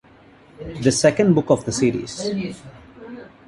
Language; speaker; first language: English; non-native, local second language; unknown